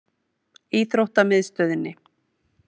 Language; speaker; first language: Icelandic; native; Icelandic